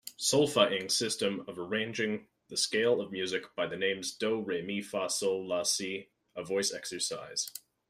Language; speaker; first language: English; native; English